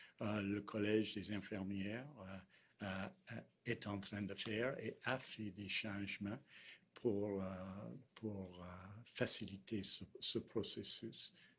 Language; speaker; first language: French; non-native, fluent; English